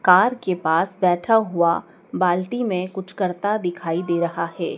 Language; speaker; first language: Hindi; native; Hindi